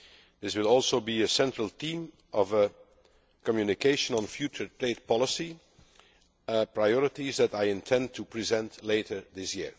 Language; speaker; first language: English; non-native, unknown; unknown